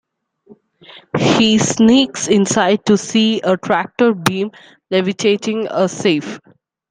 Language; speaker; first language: English; non-native, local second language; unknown